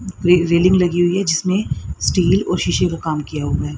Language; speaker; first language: Hindi; native; Hindi